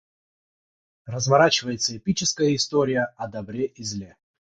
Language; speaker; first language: Russian; non-native, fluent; Georgian